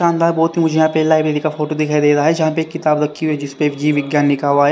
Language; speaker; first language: Hindi; native; Hindi